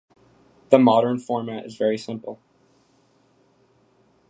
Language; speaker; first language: English; native; English